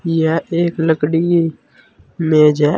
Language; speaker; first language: Hindi; native; Hindi